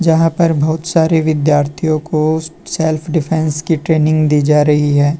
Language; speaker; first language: Hindi; native; Hindi